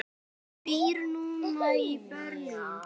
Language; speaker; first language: Icelandic; native; Icelandic